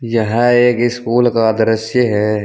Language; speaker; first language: Hindi; native; Hindi